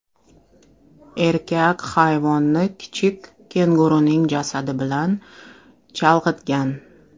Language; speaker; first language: Uzbek; non-native, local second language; Russian